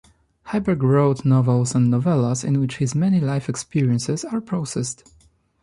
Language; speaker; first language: English; non-native, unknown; Polish